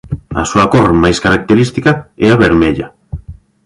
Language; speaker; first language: Galician; native; Galician